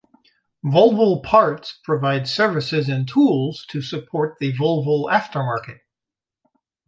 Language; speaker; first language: English; native; English